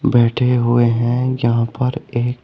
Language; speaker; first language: Hindi; native; Hindi